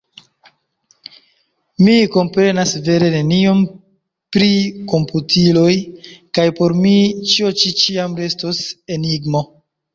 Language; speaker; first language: Esperanto; non-native, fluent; Chinese